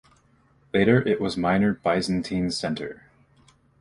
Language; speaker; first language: English; native; English